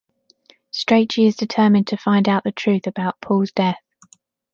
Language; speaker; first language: English; native; English